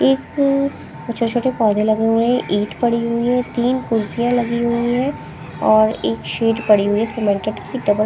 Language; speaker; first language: Hindi; non-native, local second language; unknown